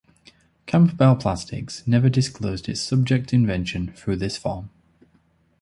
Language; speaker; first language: English; native; English